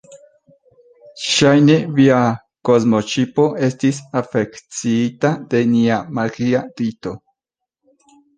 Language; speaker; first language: Esperanto; non-native, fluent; Spanish